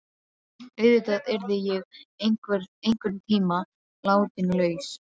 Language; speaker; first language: Icelandic; non-native, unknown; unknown